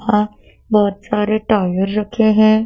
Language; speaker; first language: Hindi; native; Hindi